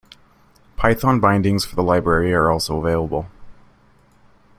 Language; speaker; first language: English; native; English